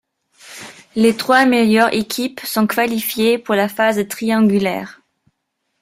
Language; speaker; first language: French; non-native, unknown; German